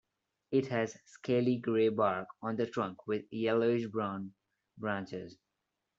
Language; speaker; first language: English; non-native, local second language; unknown